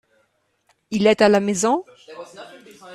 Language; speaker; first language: French; non-native, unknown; German